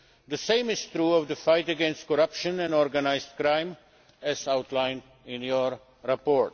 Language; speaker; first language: English; non-native, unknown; Czech